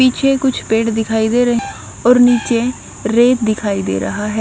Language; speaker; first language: Hindi; non-native, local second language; Punjabi